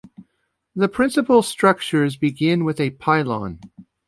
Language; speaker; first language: English; native; English